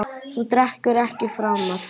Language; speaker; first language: Icelandic; native; Icelandic